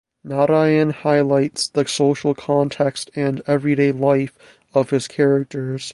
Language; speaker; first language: English; native; English